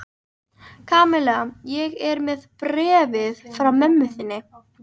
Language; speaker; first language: Icelandic; native; Icelandic